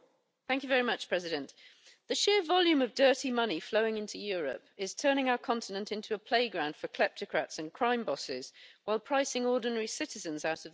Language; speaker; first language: English; native; English